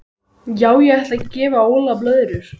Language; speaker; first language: Icelandic; native; Icelandic